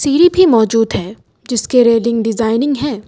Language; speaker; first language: Hindi; non-native, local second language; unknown